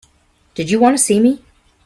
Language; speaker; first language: English; native; English